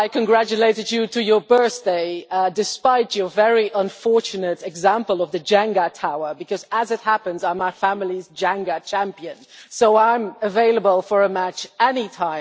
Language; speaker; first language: English; non-native, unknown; Dutch